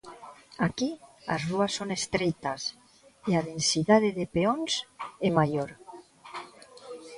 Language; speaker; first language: Galician; non-native, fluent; Spanish